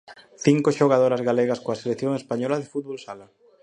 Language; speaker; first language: Galician; native; Galician